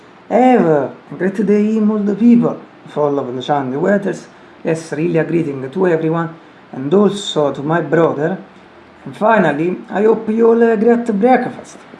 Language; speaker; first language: English; non-native, learner; Italian